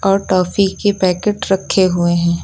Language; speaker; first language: Hindi; native; Hindi